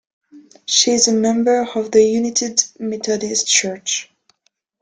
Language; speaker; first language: English; non-native, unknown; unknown